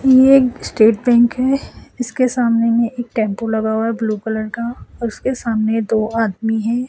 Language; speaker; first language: Hindi; non-native, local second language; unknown